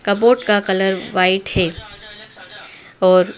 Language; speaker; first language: Hindi; native; Hindi